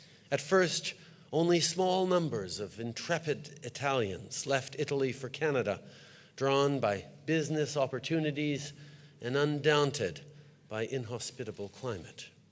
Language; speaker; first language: English; early bilingual, other home language; French